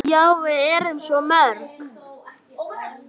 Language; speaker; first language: Icelandic; native; Icelandic